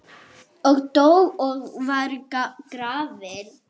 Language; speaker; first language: Icelandic; non-native, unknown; Arabic